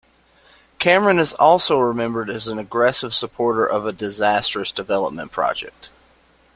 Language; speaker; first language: English; native; English